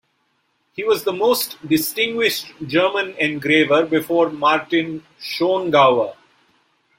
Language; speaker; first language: English; non-native, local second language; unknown